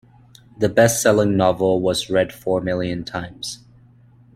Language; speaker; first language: English; native; English